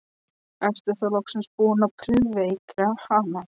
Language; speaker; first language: Icelandic; non-native, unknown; Polish